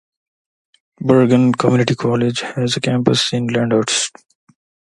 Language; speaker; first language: English; non-native, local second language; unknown